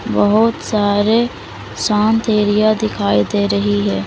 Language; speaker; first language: Hindi; native; Hindi